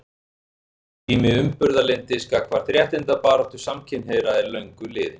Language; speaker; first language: Icelandic; native; Icelandic